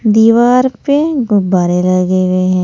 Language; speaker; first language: Hindi; native; Hindi